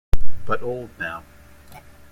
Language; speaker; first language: English; native; English